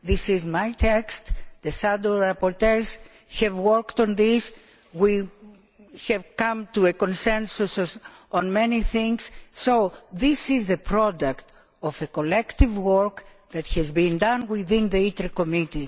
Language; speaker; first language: English; non-native, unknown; Greek